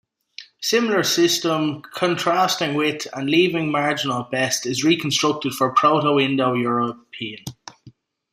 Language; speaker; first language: English; native; English